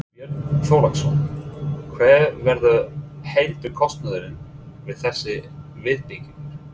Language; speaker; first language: Icelandic; non-native, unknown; English